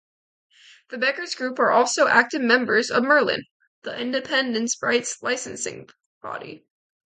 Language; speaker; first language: English; native; English